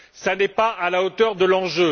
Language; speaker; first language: French; native; French